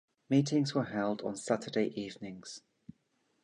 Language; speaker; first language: English; native; English